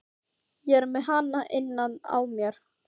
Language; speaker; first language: Icelandic; non-native, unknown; Filipino